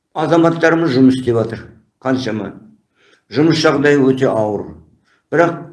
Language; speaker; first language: Kazakh; native; Kazakh